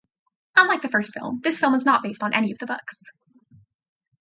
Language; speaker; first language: English; native; English